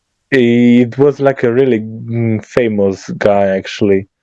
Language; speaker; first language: English; non-native, fluent; Romanian